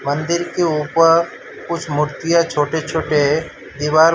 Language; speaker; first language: Hindi; non-native, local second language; Gujarati